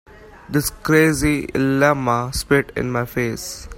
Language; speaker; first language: English; non-native, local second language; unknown